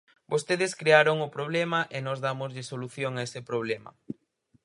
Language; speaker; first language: Galician; native; Galician